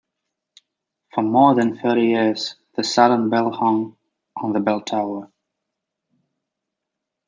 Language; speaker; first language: English; native; English